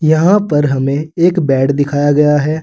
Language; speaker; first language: Hindi; native; Hindi